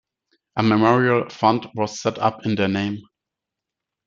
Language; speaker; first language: English; non-native, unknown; German